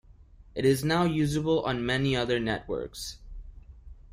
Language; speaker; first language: English; non-native, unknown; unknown